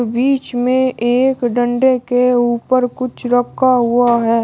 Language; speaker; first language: Hindi; native; Hindi